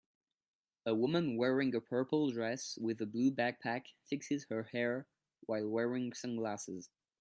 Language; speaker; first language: English; non-native, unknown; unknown